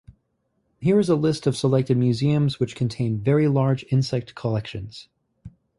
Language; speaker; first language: English; native; English